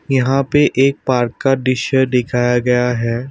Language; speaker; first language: Hindi; non-native, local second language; Assamese